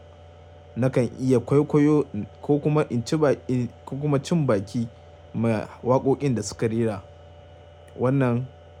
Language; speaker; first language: Hausa; native; Hausa